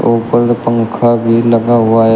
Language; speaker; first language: Hindi; native; Hindi